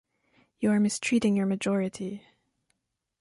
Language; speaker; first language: English; non-native, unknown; French